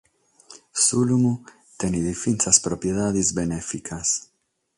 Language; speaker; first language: Sardinian; non-native, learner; Catalan